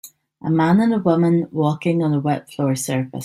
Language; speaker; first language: English; native; English